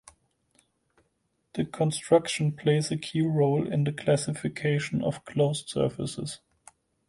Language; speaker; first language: English; non-native, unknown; German